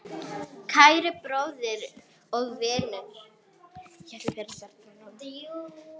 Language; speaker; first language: Icelandic; non-native, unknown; Arabic